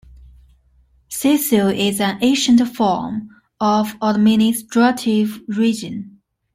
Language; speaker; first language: English; non-native, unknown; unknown